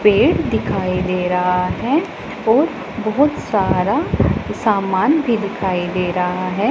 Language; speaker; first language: Hindi; non-native, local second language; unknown